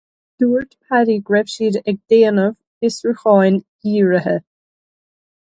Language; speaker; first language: Irish; non-native, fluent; English